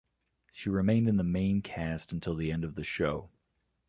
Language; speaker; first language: English; native; English